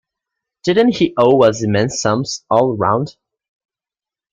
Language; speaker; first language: English; native; English